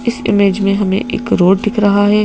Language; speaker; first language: Hindi; native; Hindi